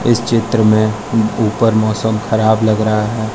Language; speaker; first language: Hindi; non-native, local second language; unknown